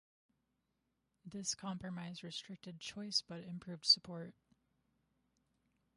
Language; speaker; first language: English; native; English